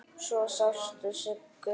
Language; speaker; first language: Icelandic; native; Icelandic